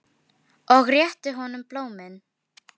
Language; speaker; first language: Icelandic; non-native, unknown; Filipino